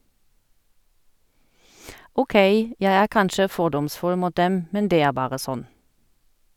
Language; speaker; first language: Norwegian; non-native, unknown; German